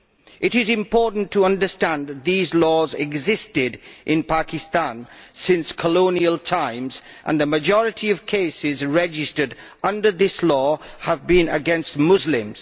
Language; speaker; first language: English; native; English